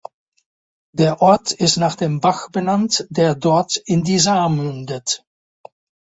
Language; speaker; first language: German; non-native, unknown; Dutch